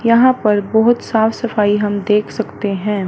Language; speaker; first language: Hindi; non-native, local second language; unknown